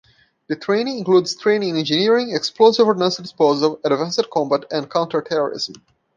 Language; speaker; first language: English; non-native, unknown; Portuguese